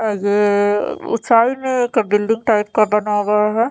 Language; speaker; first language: Hindi; native; Hindi